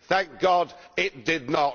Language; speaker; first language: English; native; English